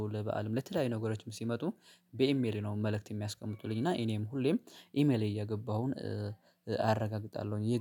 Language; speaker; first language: Amharic; native; Amharic